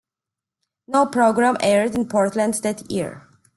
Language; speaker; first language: English; non-native, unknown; Romanian